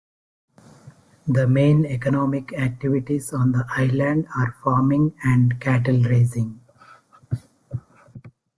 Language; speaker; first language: English; non-native, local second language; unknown